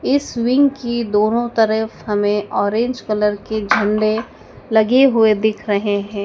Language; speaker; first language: Hindi; native; Hindi